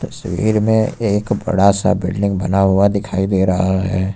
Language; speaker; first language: Hindi; native; Hindi